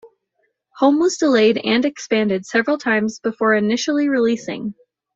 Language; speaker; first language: English; native; English